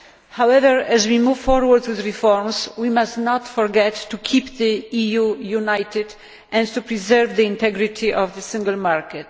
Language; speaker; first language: English; non-native, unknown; Polish